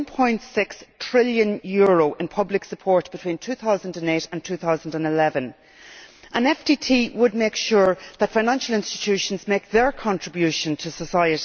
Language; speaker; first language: English; native; English